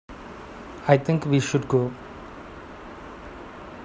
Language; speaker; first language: English; non-native, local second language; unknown